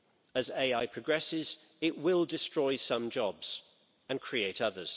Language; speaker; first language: English; native; English